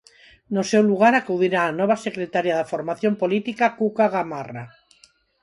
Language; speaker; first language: Galician; non-native, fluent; Spanish